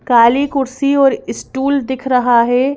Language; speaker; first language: Hindi; native; Hindi